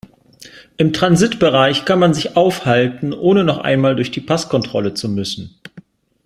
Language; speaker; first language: German; native; German